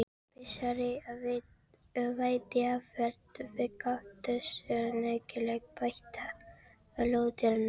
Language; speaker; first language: Icelandic; non-native, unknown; Filipino